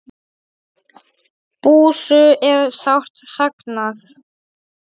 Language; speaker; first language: Icelandic; non-native, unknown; Polish